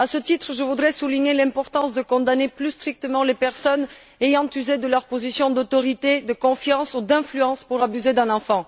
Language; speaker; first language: French; non-native, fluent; Bulgarian